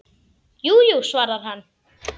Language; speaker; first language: Icelandic; native; Icelandic